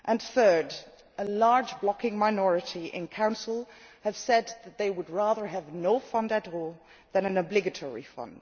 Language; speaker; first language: English; non-native, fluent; Dutch